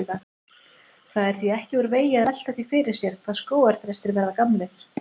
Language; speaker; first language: Icelandic; native; Icelandic